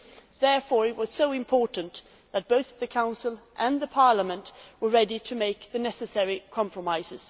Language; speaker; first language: English; non-native, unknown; Swedish